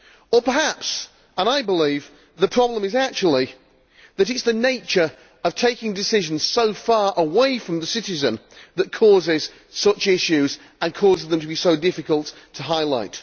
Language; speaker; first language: English; native; English